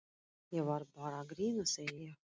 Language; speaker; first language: Icelandic; non-native, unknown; Russian